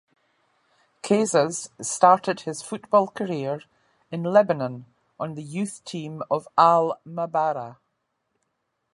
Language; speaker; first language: English; native; English